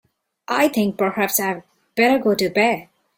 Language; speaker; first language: English; non-native, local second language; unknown